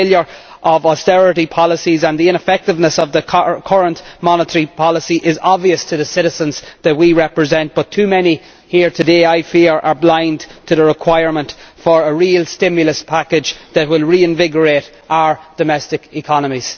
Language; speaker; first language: English; native; English